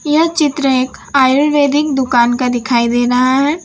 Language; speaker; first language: Hindi; non-native, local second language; Gujarati